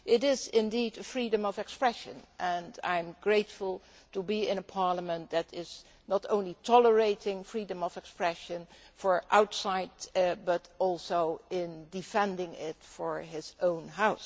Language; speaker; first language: English; non-native, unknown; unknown